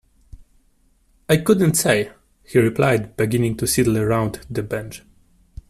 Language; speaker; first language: English; non-native, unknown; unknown